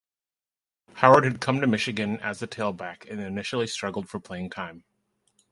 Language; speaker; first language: English; native; English